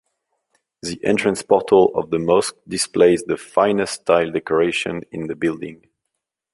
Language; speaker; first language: English; non-native, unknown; French